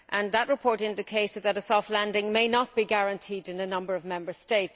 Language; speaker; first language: English; native; English